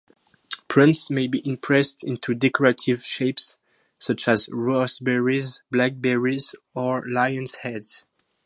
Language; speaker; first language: English; non-native, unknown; French